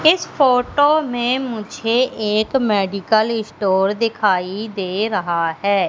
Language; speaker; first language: Hindi; native; Hindi